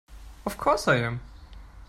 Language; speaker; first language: English; non-native, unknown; German